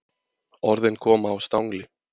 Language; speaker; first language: Icelandic; native; Icelandic